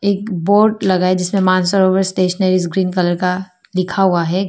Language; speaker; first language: Hindi; non-native, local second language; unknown